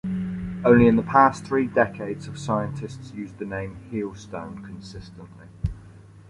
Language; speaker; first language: English; native; English